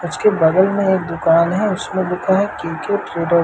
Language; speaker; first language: Hindi; native; Hindi